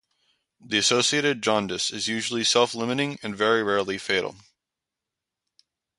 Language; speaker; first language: English; native; English